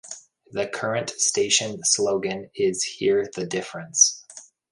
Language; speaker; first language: English; native; English